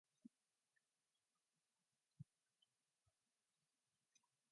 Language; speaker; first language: English; non-native, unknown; Mongolian